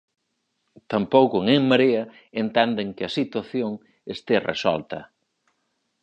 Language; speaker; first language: Galician; native; Galician